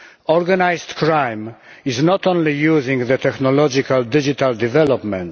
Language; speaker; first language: English; non-native, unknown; Polish